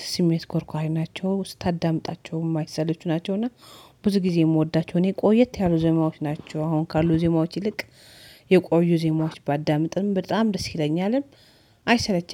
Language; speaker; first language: Amharic; native; Amharic